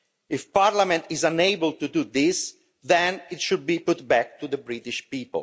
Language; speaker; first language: English; non-native, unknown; Italian